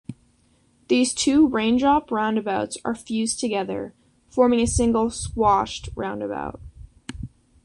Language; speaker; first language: English; native; English